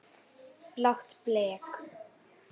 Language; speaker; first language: Icelandic; native; Icelandic